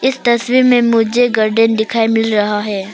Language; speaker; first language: Hindi; non-native, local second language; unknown